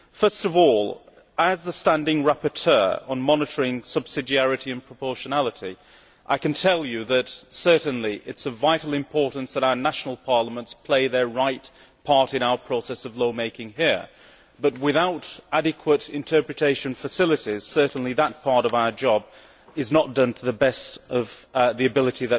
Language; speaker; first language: English; native; English